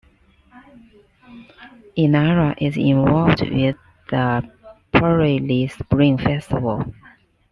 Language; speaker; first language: English; non-native, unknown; Chinese